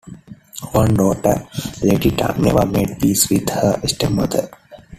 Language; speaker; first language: English; non-native, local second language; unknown